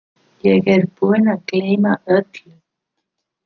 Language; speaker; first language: Icelandic; non-native, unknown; English